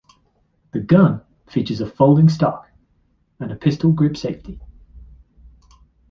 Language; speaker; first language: English; native; English